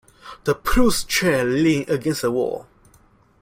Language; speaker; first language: English; non-native, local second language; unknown